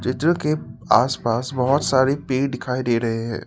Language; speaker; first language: Hindi; non-native, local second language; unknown